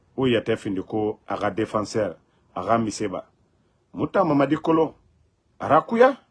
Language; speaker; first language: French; non-native, local second language; Mandingo